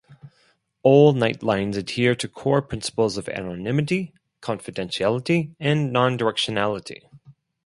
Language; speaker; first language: English; non-native, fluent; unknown